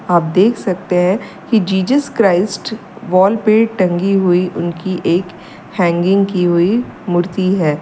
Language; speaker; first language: Hindi; native; Hindi